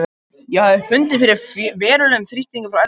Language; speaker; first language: Icelandic; non-native, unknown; Macedonian